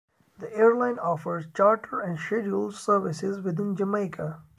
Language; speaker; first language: English; non-native, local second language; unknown